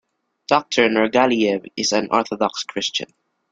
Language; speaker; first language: English; non-native, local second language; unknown